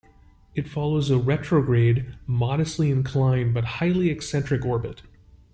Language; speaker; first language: English; native; English